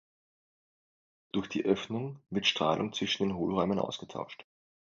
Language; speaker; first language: German; native; German